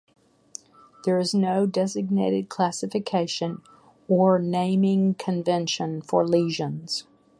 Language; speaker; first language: English; native; English